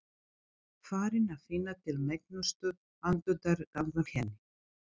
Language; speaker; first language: Icelandic; non-native, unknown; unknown